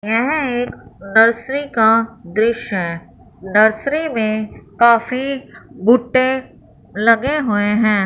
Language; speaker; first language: Hindi; non-native, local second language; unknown